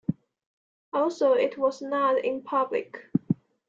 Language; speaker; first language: English; non-native, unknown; Chinese